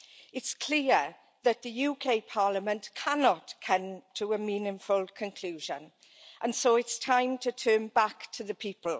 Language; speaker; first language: English; native; English